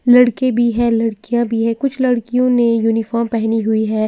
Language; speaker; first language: Hindi; native; Hindi